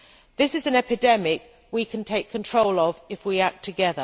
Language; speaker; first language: English; native; English